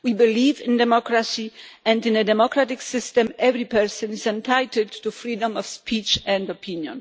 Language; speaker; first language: English; non-native, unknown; Polish